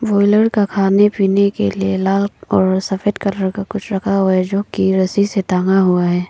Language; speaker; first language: Hindi; non-native, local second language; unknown